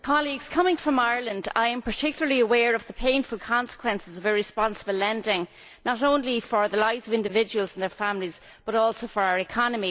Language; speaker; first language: English; native; English